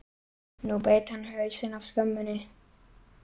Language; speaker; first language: Icelandic; native; Icelandic